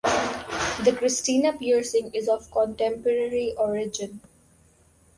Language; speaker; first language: English; non-native, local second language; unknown